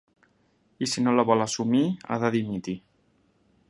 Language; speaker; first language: Catalan; native; Catalan